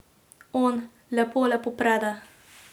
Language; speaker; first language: Slovenian; native; Slovenian